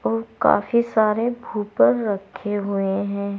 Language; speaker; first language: Hindi; native; Hindi